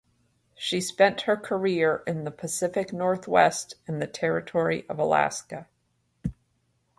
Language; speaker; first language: English; native; English